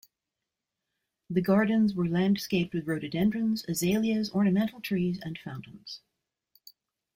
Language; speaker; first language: English; native; English